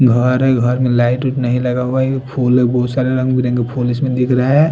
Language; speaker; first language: Hindi; non-native, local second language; Bhojpuri